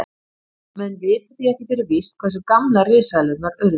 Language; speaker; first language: Icelandic; native; Icelandic